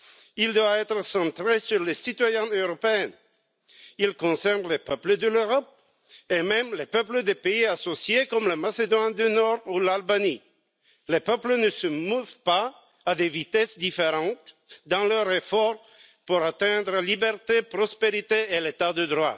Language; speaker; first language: French; non-native, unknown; Bulgarian